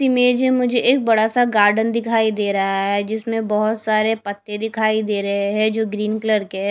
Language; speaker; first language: Hindi; non-native, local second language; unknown